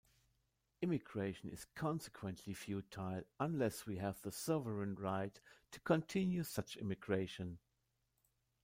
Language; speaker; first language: English; non-native, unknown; German